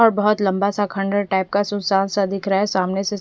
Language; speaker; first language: Hindi; non-native, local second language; Punjabi